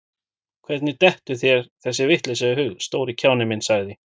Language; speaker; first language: Icelandic; native; Icelandic